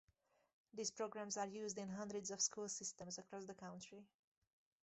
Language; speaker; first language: English; native; English